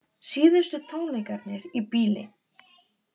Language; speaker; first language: Icelandic; non-native, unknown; Polish